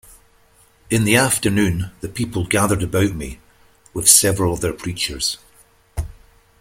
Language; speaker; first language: English; native; English